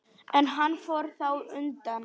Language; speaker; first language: Icelandic; non-native, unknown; Polish